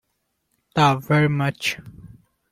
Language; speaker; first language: English; non-native, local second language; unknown